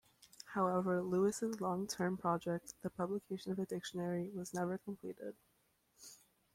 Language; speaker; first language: English; native; English